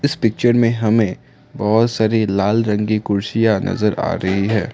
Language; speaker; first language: Hindi; non-native, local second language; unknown